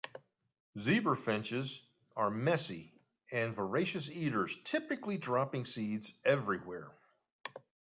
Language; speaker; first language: English; native; English